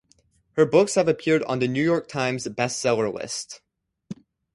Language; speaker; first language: English; native; English